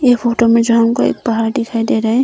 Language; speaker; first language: Hindi; non-native, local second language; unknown